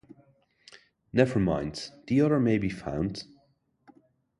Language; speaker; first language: English; non-native, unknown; Dutch